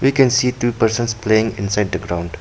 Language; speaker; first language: English; non-native, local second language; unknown